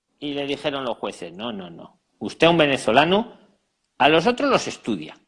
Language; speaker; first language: Spanish; native; Spanish